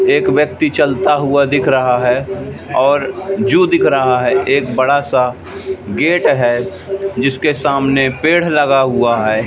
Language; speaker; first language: Hindi; native; Hindi